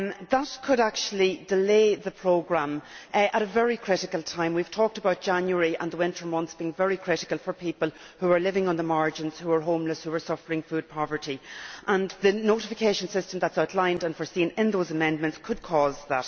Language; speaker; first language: English; native; English